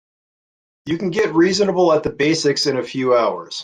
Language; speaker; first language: English; native; English